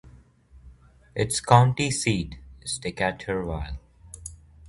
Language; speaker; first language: English; non-native, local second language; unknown